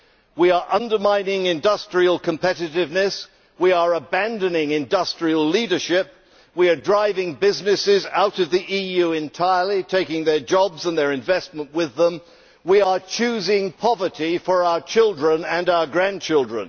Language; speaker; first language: English; native; English